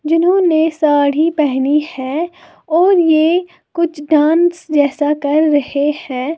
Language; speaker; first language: Hindi; native; Hindi